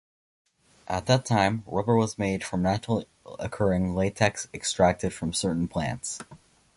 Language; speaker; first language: English; native; English